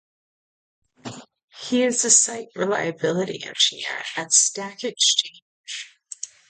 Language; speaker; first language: English; native; English